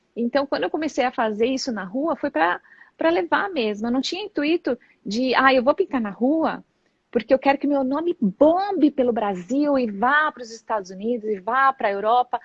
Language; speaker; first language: Portuguese; native; Portuguese